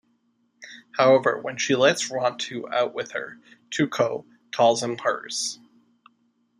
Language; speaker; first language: English; native; English